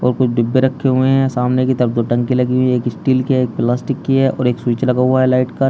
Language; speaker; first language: Hindi; native; Hindi